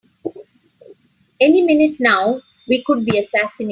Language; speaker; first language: English; non-native, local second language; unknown